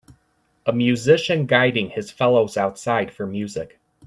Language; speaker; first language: English; native; English